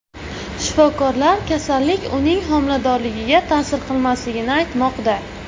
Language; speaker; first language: Uzbek; native; Uzbek